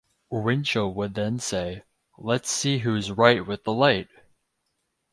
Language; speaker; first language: English; native; English